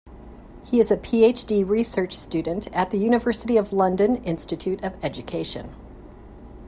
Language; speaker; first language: English; native; English